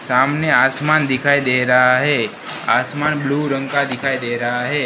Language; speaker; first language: Hindi; non-native, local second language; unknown